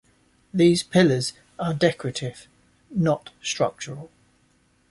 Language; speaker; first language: English; native; English